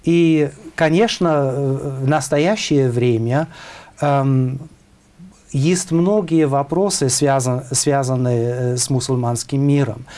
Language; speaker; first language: Russian; non-native, fluent; German